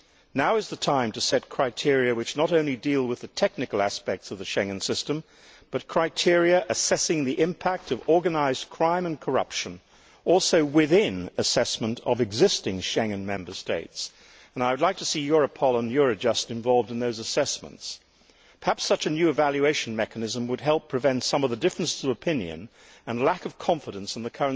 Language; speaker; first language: English; native; English